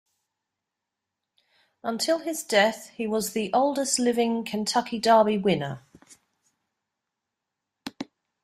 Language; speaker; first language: English; native; English